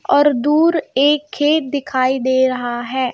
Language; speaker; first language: Hindi; native; Hindi